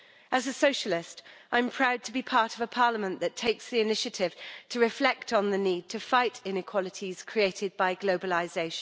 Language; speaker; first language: English; native; English